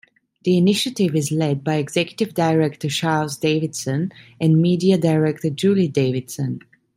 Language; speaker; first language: English; non-native, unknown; Italian